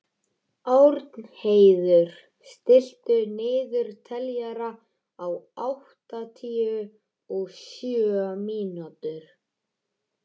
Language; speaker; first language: Icelandic; native; Icelandic